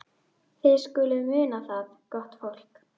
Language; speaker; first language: Icelandic; native; Icelandic